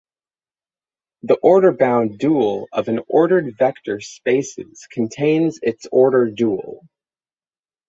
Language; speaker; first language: English; native; English